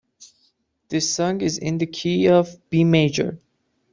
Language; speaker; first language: English; non-native, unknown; Persian